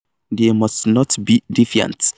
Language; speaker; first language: English; non-native, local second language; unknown